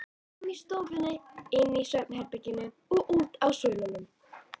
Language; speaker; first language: Icelandic; native; Icelandic